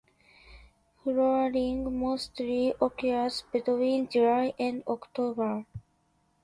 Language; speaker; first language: English; non-native, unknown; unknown